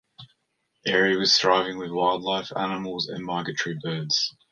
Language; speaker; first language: English; native; English